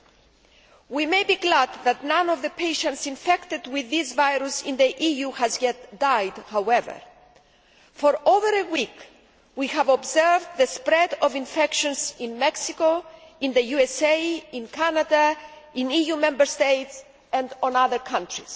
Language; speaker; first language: English; non-native, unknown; Greek